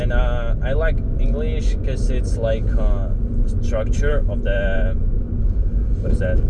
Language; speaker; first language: English; non-native, fluent; Russian